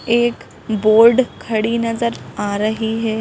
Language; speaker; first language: Hindi; native; Hindi